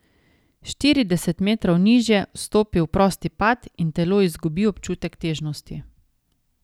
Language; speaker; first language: Slovenian; native; Slovenian